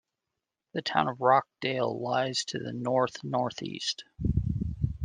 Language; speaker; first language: English; native; English